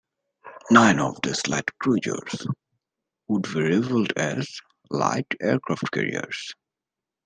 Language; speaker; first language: English; native; English